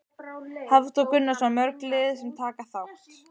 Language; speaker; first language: Icelandic; native; Icelandic